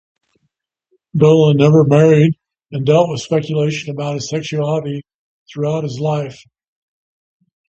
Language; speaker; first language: English; native; English